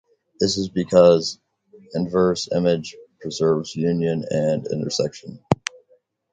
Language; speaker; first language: English; native; English